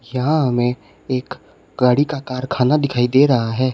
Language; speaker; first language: Hindi; native; Hindi